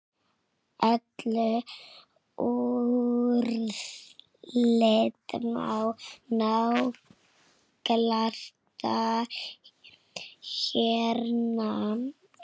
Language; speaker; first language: Icelandic; native; Icelandic